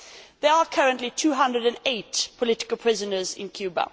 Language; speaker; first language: English; non-native, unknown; Swedish